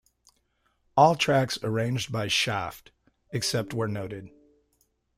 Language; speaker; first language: English; native; English